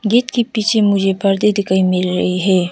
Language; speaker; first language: Hindi; non-native, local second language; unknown